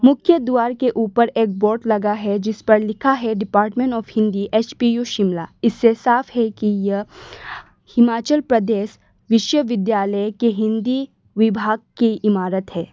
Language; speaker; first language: Hindi; non-native, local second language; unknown